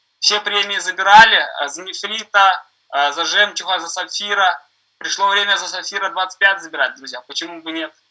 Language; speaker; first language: Russian; native; Russian